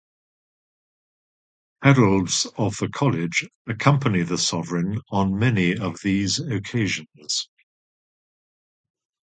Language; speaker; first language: English; native; English